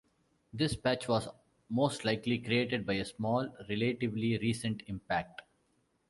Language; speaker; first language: English; non-native, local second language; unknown